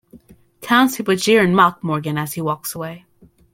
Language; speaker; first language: English; native; English